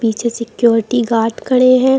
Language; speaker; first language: Hindi; native; Hindi